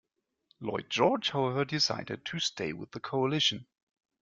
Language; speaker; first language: English; non-native, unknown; German